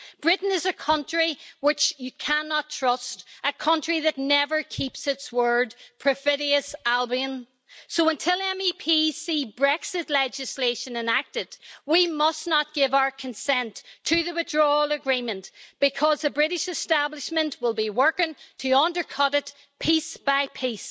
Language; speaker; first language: English; native; English